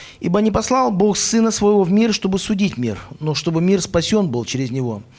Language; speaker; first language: Russian; native; Russian